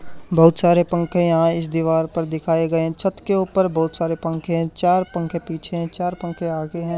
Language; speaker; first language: Hindi; native; Hindi